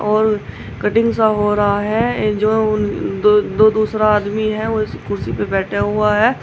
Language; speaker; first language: Hindi; native; Hindi